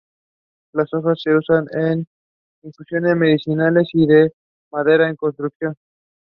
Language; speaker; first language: English; non-native, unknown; Spanish